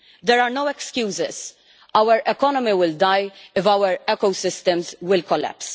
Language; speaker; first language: English; non-native, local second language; Maltese